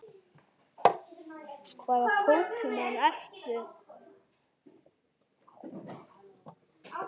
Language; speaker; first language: Icelandic; native; Icelandic